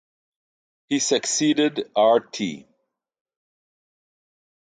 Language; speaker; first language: English; non-native, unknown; Hebrew